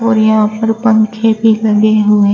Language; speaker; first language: Hindi; native; Hindi